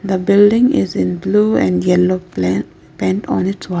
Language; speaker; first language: English; non-native, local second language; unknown